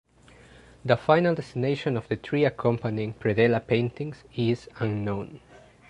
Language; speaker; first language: English; non-native, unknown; Spanish